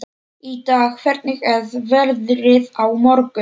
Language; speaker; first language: Icelandic; non-native, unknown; Polish